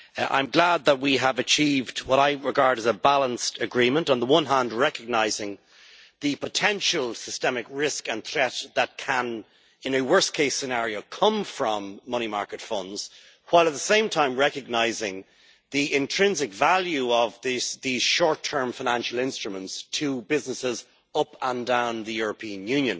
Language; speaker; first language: English; native; English